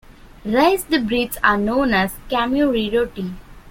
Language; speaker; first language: English; non-native, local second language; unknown